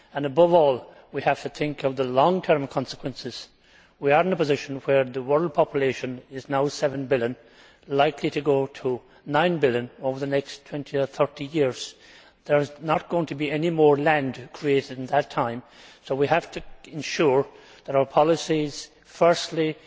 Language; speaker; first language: English; native; English